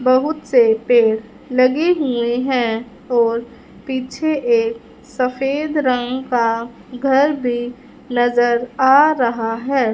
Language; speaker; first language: Hindi; non-native, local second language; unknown